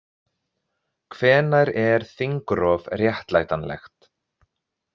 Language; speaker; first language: Icelandic; native; Icelandic